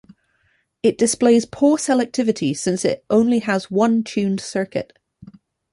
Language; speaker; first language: English; native; English